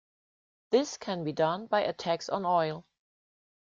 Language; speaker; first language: English; non-native, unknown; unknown